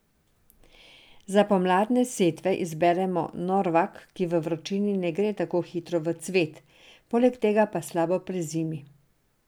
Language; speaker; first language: Slovenian; non-native, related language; Serbian